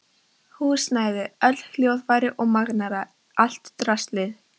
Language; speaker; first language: Icelandic; non-native, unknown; Polish